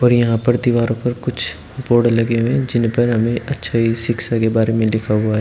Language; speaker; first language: Hindi; native; Hindi